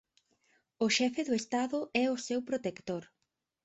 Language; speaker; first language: Galician; native; Galician